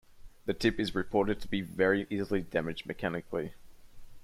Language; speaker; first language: English; native; English